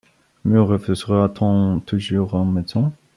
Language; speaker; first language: French; non-native, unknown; Bulgarian